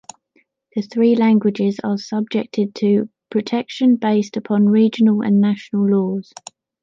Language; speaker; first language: English; native; English